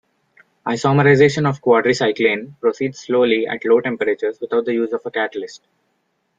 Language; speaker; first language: English; non-native, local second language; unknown